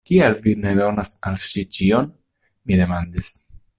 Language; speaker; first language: Esperanto; non-native, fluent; Italian